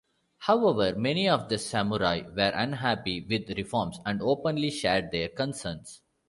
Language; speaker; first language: English; non-native, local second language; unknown